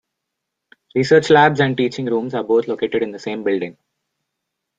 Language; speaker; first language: English; non-native, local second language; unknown